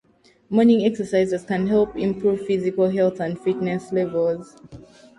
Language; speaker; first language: English; native; English